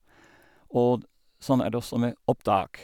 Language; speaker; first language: Norwegian; non-native, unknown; Dutch